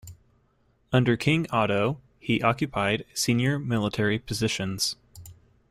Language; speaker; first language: English; native; English